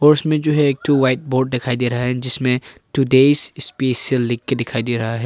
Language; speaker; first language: Hindi; non-native, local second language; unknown